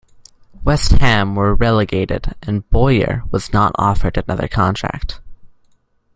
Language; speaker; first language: English; native; English